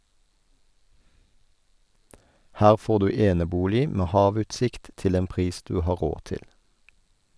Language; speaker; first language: Norwegian; native; Norwegian